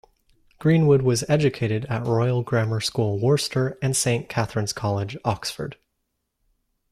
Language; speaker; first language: English; native; English